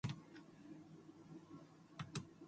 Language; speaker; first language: English; non-native, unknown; Japanese